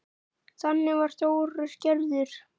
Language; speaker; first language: Icelandic; native; Icelandic